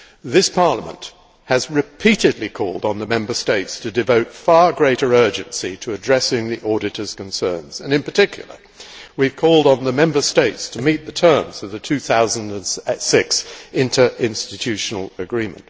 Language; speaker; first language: English; native; English